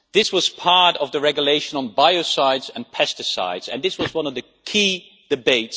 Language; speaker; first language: English; non-native, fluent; Dutch